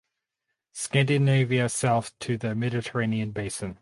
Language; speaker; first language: English; native; English